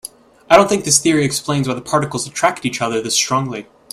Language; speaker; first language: English; native; English